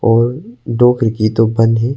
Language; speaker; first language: Hindi; non-native, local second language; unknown